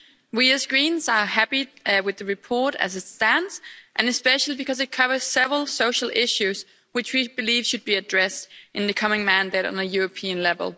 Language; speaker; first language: English; non-native, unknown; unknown